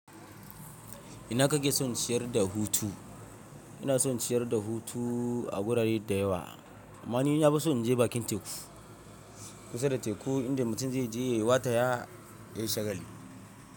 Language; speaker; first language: Hausa; non-native, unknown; Yoruba